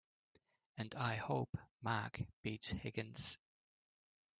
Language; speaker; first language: English; native; English